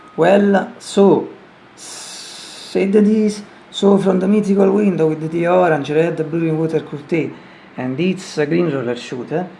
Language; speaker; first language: English; non-native, learner; Italian